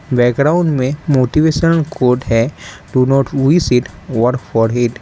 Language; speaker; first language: Hindi; non-native, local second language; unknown